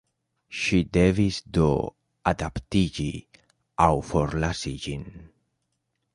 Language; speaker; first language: Esperanto; non-native, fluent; Spanish